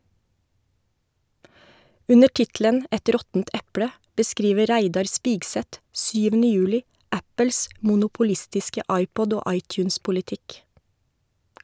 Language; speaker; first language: Norwegian; native; Norwegian